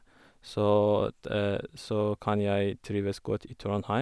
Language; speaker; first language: Norwegian; non-native, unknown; Kurdish